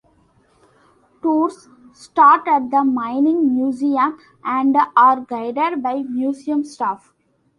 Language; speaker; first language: English; non-native, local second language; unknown